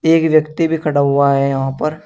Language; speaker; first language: Hindi; native; Hindi